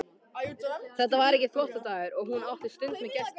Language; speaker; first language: Icelandic; native; Icelandic